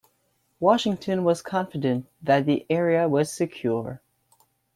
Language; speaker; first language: English; non-native, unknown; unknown